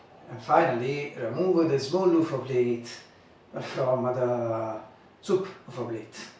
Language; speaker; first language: English; non-native, learner; Italian